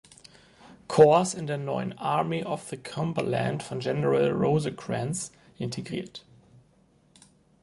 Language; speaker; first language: German; native; German